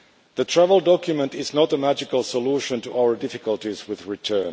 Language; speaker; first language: English; non-native, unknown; Finnish